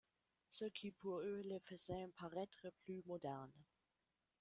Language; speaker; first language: French; non-native, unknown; German